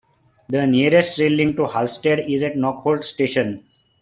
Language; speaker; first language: English; non-native, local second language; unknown